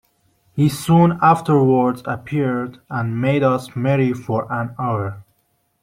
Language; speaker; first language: English; non-native, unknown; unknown